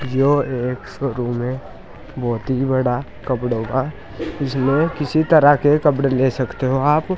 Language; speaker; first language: Hindi; native; Hindi